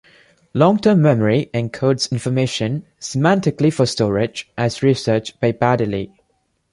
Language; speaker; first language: English; non-native, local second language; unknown